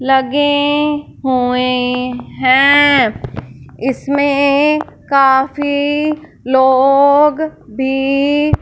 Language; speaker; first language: Hindi; non-native, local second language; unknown